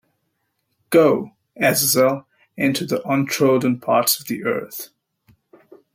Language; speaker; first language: English; native; English